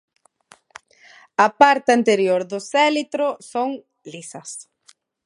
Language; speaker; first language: Galician; native; Galician